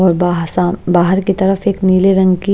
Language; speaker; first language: Hindi; non-native, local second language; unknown